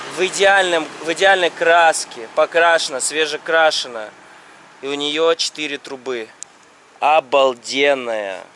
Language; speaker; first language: Russian; native; Russian